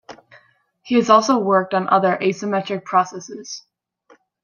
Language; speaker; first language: English; native; English